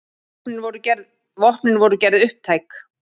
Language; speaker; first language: Icelandic; native; Icelandic